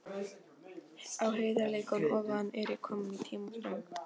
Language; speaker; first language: Icelandic; non-native, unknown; Polish